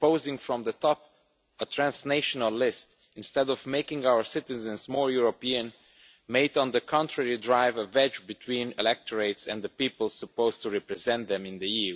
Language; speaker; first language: English; non-native, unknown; Romanian